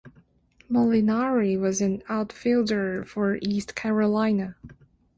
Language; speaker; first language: English; non-native, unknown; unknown